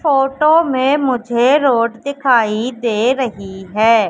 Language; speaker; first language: Hindi; native; Hindi